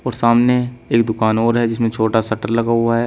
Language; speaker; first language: Hindi; native; Hindi